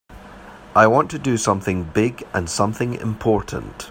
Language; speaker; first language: English; native; English